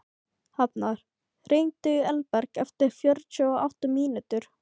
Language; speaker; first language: Icelandic; non-native, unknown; Filipino